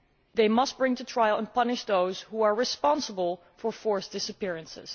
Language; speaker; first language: English; non-native, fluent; Dutch